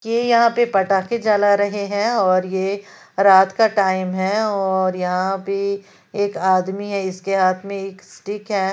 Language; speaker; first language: Hindi; native; Hindi